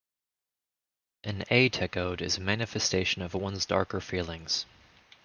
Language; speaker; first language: English; native; English